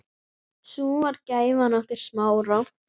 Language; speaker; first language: Icelandic; native; Icelandic